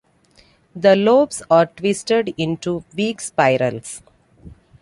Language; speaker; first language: English; non-native, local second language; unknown